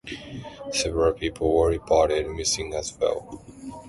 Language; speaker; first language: English; non-native, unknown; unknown